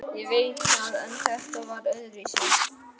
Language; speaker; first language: Icelandic; native; Icelandic